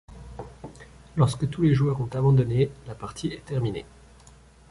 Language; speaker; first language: French; native; French